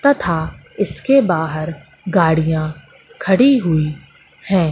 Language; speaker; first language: Hindi; native; Hindi